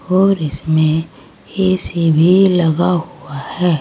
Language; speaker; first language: Hindi; native; Hindi